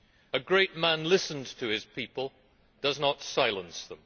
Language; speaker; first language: English; native; English